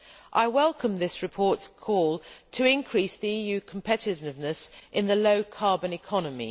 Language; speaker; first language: English; native; English